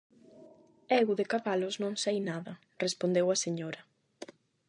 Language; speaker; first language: Galician; non-native, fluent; Spanish